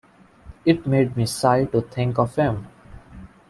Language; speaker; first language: English; non-native, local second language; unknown